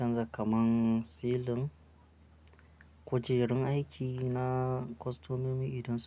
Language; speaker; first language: Hausa; non-native, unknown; Akan